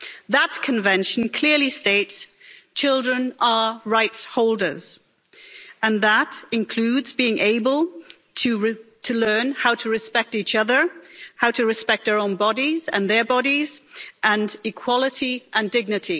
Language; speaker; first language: English; native; English